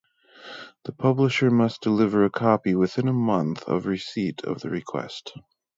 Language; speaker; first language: English; native; English